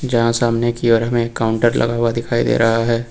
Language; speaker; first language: Hindi; native; Hindi